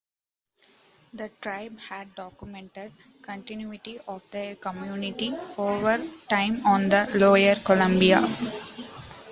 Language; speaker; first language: English; native; English